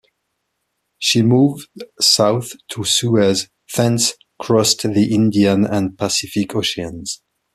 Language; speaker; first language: English; non-native, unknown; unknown